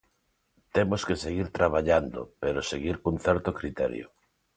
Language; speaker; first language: Galician; non-native, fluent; Spanish